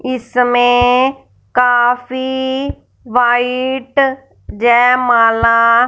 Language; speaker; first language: Hindi; non-native, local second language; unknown